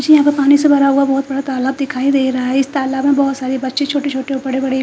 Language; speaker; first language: Hindi; non-native, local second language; Punjabi